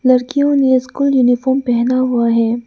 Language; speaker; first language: Hindi; non-native, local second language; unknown